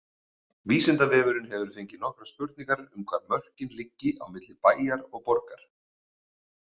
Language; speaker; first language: Icelandic; native; Icelandic